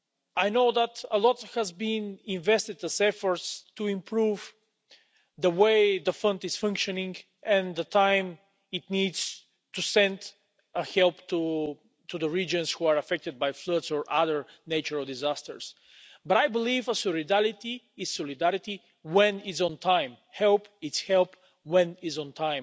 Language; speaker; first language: English; non-native, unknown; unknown